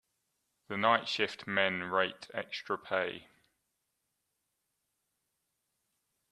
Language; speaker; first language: English; native; English